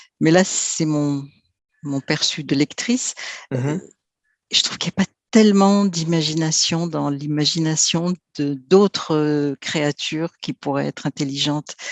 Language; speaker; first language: French; non-native, local second language; Arabic